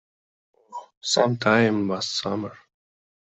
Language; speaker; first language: English; non-native, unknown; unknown